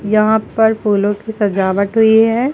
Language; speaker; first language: Hindi; native; Hindi